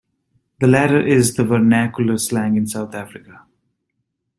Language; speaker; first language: English; native; English